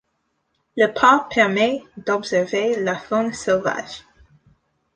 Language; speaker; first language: French; non-native, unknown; English